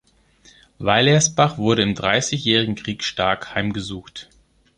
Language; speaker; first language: German; non-native, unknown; Greek